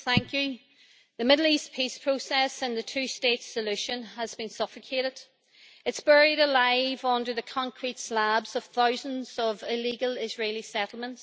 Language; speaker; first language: English; native; English